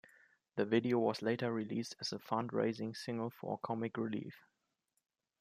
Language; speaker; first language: English; non-native, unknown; German